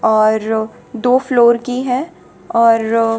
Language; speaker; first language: Hindi; non-native, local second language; Gujarati